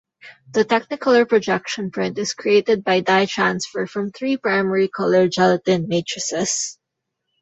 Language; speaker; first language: English; non-native, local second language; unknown